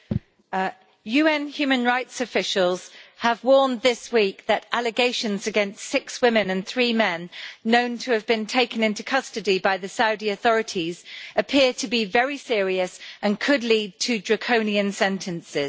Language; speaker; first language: English; native; English